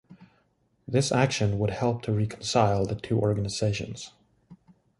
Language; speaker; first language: English; native; English